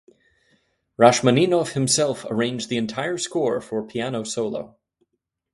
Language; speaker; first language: English; native; English